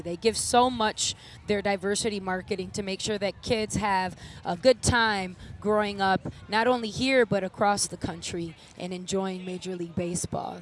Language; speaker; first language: English; early bilingual, other home language; Spanish